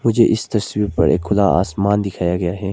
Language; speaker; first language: Hindi; non-native, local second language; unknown